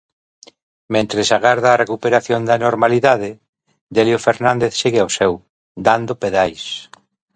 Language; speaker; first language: Galician; native; Galician